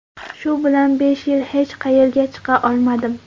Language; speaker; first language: Uzbek; non-native, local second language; Kara-Kalpak